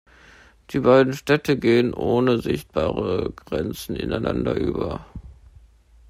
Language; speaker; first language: German; native; German